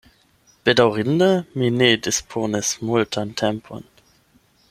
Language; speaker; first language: Esperanto; non-native, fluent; German